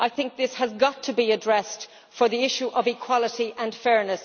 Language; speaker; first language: English; native; English